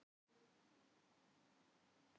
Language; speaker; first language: Icelandic; non-native, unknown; Filipino